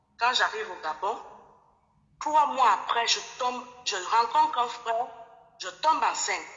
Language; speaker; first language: French; non-native, local second language; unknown